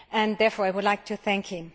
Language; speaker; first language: English; non-native, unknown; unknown